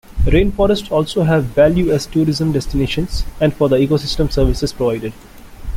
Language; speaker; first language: English; non-native, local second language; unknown